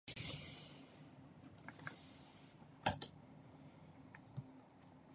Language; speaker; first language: English; non-native, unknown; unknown